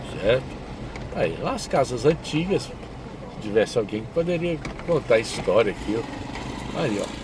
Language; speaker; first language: Portuguese; non-native, fluent; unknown